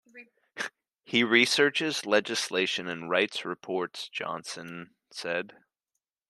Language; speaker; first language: English; native; English